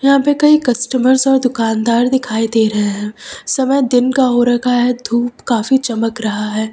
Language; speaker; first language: Hindi; native; Hindi